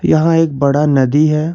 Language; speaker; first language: Hindi; non-native, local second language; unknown